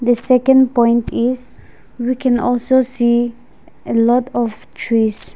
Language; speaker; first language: English; non-native, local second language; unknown